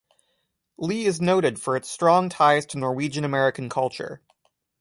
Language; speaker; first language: English; native; English